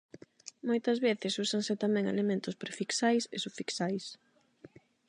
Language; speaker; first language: Galician; non-native, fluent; Spanish